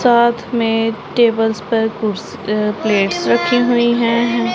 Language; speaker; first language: Hindi; non-native, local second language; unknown